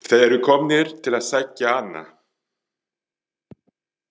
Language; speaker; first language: Icelandic; non-native, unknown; French